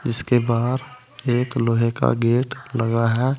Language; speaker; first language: Hindi; native; Hindi